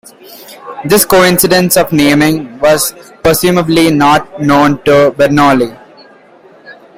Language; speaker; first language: English; non-native, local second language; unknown